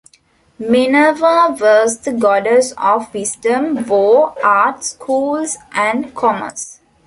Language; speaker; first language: English; non-native, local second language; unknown